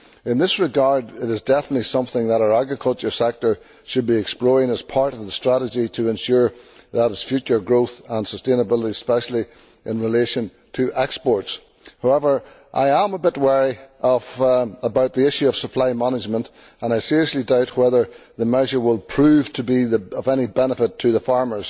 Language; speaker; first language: English; native; English